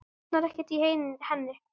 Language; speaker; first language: Icelandic; native; Icelandic